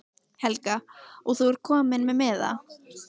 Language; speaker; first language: Icelandic; native; Icelandic